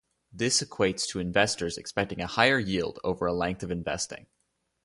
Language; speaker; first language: English; native; English